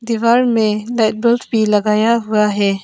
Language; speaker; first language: Hindi; non-native, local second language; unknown